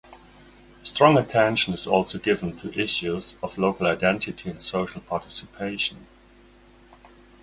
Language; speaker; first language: English; non-native, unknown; German